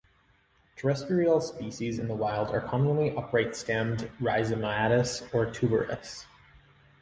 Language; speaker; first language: English; native; English